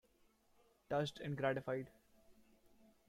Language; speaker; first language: English; non-native, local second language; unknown